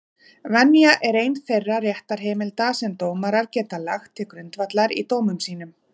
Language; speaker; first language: Icelandic; native; Icelandic